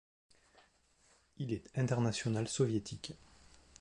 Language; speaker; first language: French; native; French